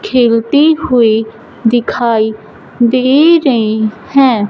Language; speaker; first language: Hindi; non-native, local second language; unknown